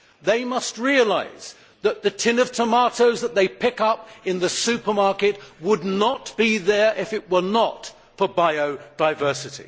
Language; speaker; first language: English; native; English